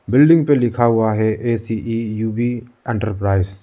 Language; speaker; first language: Hindi; non-native, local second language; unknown